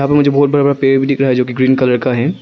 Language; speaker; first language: Hindi; early bilingual, other home language; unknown